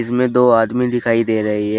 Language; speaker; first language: Hindi; native; Hindi